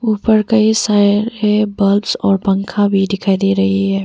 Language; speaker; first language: Hindi; non-native, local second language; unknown